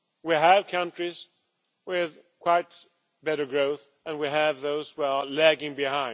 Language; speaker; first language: English; non-native, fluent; Swedish